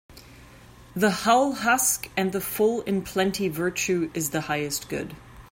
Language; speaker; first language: English; native; English